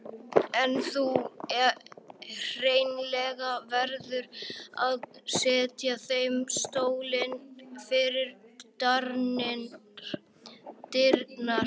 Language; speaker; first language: Icelandic; native; Icelandic